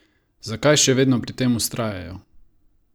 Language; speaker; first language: Slovenian; non-native, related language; Croatian